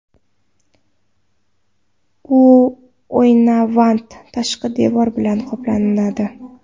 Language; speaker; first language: Uzbek; non-native, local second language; Kara-Kalpak